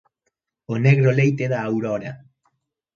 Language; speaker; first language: Galician; native; Galician